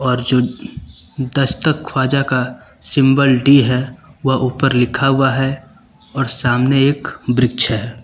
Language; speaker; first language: Hindi; native; Hindi